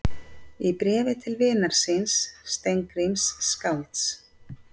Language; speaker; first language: Icelandic; native; Icelandic